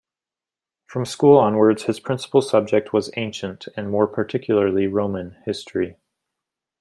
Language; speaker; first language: English; native; English